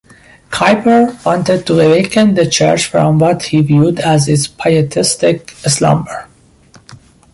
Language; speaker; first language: English; non-native, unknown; Persian